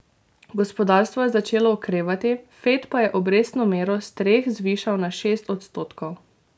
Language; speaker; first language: Slovenian; native; Slovenian